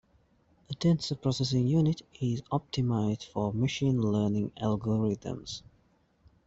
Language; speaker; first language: English; native; English